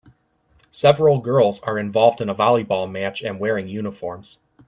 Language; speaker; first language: English; native; English